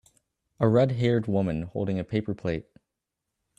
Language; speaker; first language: English; native; English